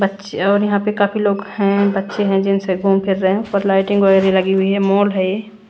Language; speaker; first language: Hindi; non-native, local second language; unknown